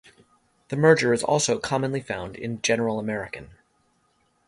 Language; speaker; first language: English; native; English